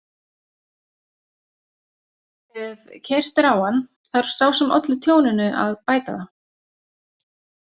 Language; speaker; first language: Icelandic; native; Icelandic